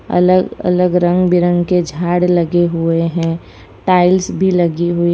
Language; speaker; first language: Hindi; non-native, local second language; Gujarati